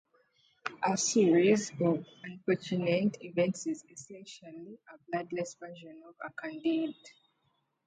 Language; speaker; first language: English; native; English